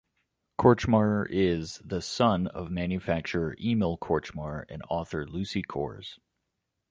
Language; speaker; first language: English; native; English